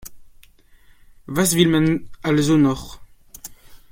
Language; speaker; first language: German; non-native, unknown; French